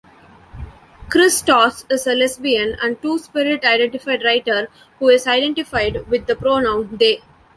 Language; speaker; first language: English; non-native, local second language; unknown